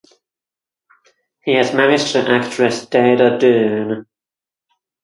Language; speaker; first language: English; native; English